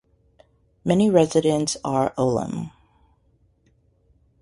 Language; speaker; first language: English; native; English